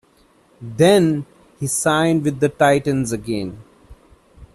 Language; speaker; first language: English; non-native, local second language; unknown